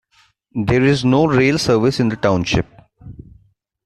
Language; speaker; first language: English; non-native, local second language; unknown